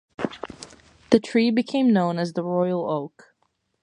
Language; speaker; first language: English; native; English